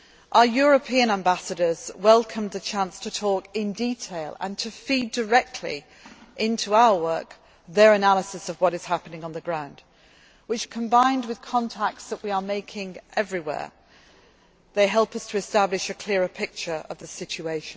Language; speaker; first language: English; native; English